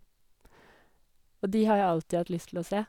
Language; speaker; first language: Norwegian; native; Norwegian